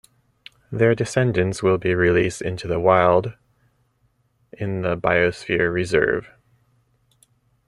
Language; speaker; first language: English; native; English